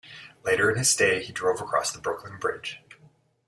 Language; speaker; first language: English; native; English